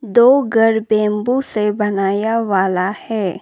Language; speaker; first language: Hindi; non-native, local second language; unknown